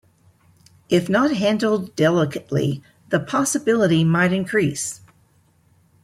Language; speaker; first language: English; native; English